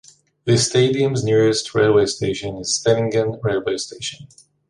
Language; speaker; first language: English; native; English